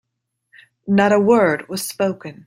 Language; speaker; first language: English; native; English